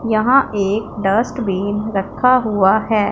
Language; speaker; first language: Hindi; non-native, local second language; Punjabi